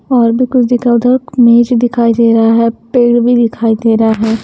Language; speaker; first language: Hindi; native; Hindi